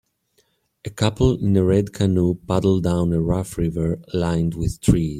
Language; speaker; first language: English; native; English